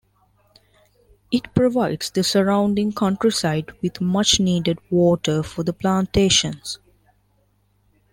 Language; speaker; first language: English; non-native, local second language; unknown